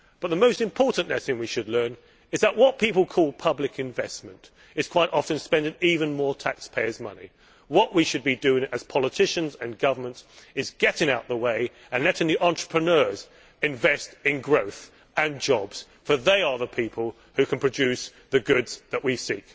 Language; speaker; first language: English; native; English